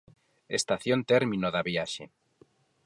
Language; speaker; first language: Galician; non-native, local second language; Spanish